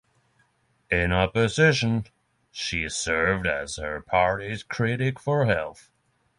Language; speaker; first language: English; non-native, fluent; Norwegian